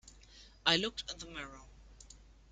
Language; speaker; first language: English; non-native, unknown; German